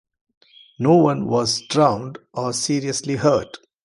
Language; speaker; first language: English; non-native, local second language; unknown